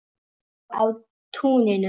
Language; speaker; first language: Icelandic; non-native, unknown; Polish